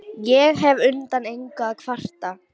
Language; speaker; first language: Icelandic; non-native, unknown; Polish